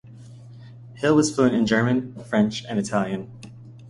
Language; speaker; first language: English; native; English